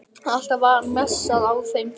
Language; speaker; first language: Icelandic; native; Icelandic